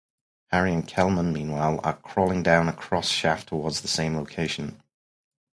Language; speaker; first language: English; native; English